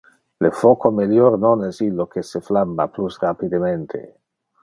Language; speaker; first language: Interlingua; non-native, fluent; Dutch